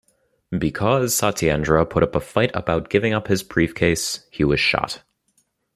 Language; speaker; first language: English; native; English